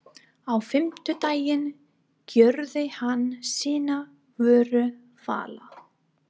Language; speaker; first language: Icelandic; non-native, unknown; English